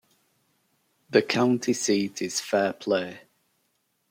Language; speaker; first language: English; native; English